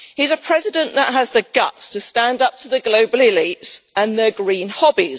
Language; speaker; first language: English; native; English